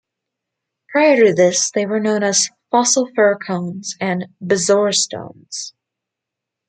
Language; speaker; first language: English; native; English